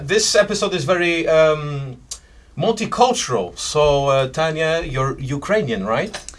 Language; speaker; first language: English; non-native, fluent; Portuguese